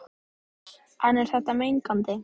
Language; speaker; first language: Icelandic; native; Icelandic